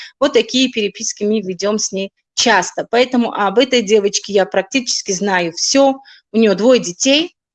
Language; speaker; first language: Russian; non-native, local second language; Tajik